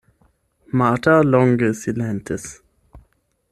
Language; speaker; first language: Esperanto; non-native, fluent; German